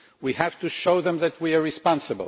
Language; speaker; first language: English; non-native, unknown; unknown